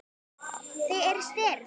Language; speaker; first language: Icelandic; native; Icelandic